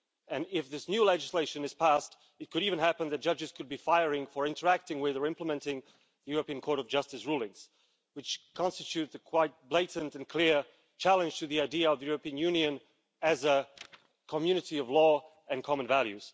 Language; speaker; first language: English; non-native, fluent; Slovak